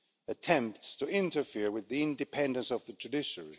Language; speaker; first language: English; non-native, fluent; Finnish